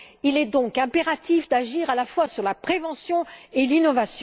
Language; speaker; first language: French; native; French